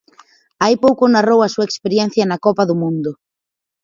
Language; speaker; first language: Galician; native; Galician